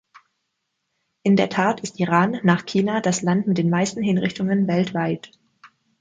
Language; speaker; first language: German; native; German